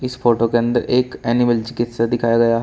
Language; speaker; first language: Hindi; native; Hindi